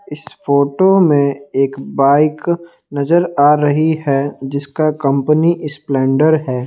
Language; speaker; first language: Hindi; non-native, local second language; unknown